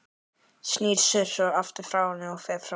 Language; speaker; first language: Icelandic; native; Icelandic